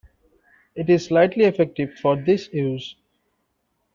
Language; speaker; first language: English; non-native, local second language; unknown